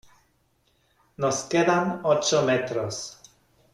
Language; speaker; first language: Spanish; non-native, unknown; German